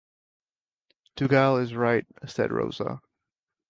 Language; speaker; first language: English; native; English